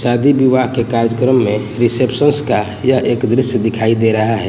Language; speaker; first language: Hindi; non-native, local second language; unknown